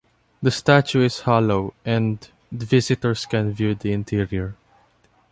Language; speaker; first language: English; non-native, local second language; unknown